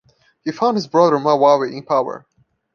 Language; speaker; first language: English; non-native, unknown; Portuguese